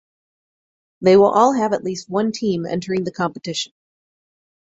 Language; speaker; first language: English; native; English